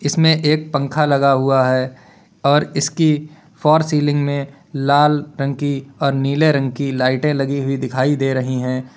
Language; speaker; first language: Hindi; native; Hindi